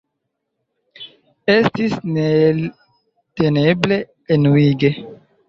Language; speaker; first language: Esperanto; non-native, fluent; Chinese